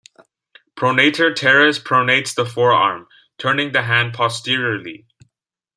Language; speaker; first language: English; non-native, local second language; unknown